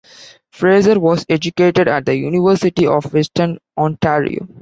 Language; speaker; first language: English; non-native, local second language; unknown